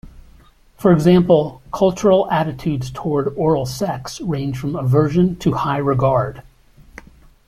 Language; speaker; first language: English; native; English